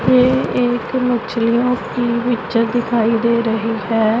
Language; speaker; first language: Hindi; non-native, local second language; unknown